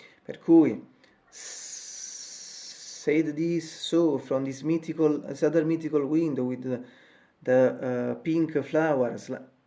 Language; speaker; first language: English; non-native, fluent; Italian